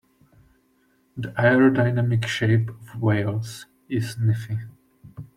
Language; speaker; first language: English; non-native, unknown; Czech